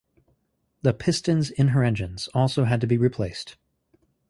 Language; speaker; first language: English; native; English